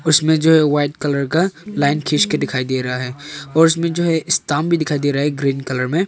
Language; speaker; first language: Hindi; non-native, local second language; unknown